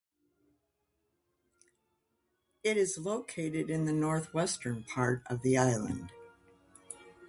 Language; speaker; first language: English; native; English